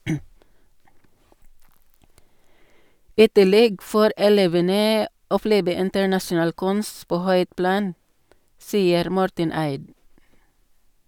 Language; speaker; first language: Norwegian; non-native, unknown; Cebuano